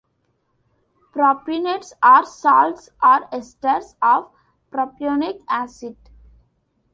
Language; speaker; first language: English; non-native, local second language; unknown